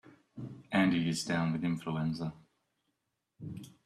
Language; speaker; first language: English; native; English